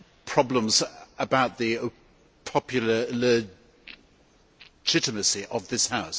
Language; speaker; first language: English; native; English